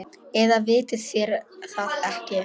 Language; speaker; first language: Icelandic; non-native, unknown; Polish